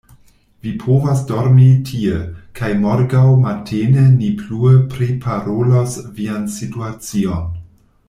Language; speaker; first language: Esperanto; non-native, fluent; German